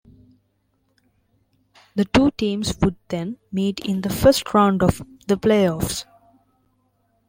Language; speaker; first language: English; non-native, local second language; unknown